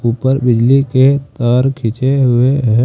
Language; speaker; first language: Hindi; native; Hindi